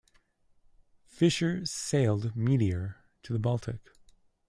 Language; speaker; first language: English; native; English